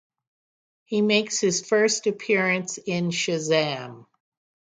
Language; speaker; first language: English; native; English